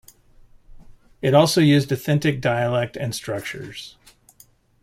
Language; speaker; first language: English; native; English